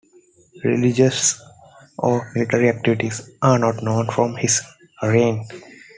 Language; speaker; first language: English; non-native, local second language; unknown